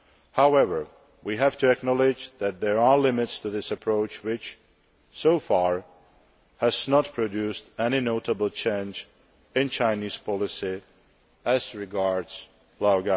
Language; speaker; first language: English; non-native, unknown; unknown